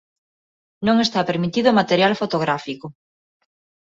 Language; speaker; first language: Galician; non-native, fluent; Spanish